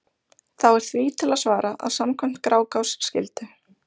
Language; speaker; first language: Icelandic; native; Icelandic